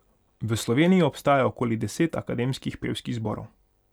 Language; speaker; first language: Slovenian; non-native, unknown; Hungarian